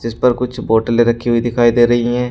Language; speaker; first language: Hindi; native; Hindi